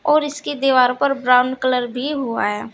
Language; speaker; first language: Hindi; native; Hindi